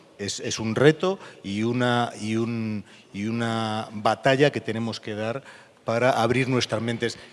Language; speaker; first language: Spanish; native; Spanish